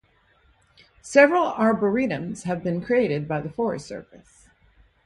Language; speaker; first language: English; native; English